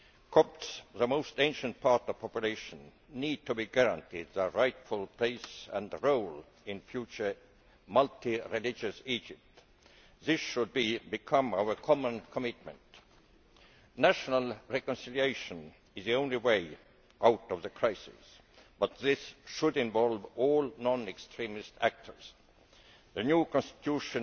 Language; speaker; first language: English; non-native, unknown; Estonian